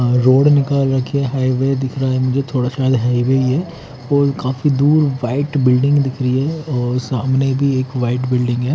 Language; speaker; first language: Hindi; native; Hindi